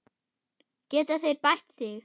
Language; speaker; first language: Icelandic; non-native, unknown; German